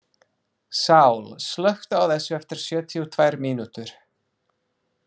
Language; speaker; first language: Icelandic; non-native, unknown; English